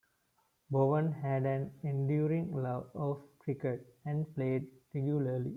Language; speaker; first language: English; non-native, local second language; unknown